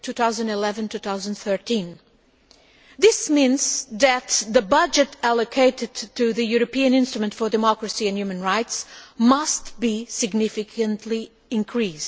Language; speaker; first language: English; non-native, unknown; Portuguese